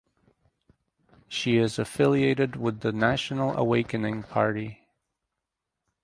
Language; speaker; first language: English; native; English